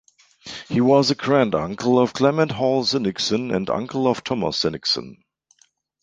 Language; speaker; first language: English; non-native, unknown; German